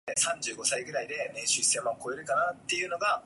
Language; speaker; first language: English; non-native, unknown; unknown